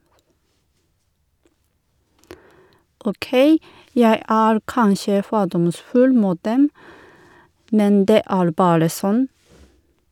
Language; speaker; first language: Norwegian; non-native, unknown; Japanese